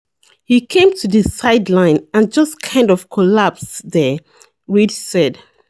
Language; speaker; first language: English; non-native, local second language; Yoruba